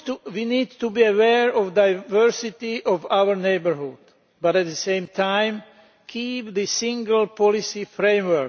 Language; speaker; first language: English; non-native, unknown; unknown